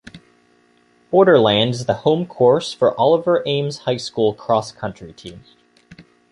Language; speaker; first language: English; native; English